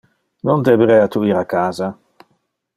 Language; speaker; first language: Interlingua; non-native, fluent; Dutch